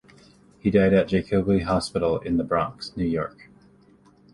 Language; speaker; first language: English; native; English